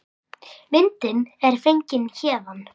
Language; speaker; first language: Icelandic; native; Icelandic